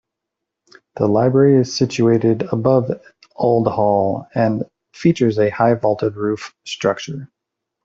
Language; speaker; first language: English; native; English